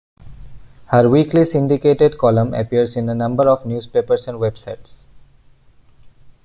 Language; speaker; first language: English; non-native, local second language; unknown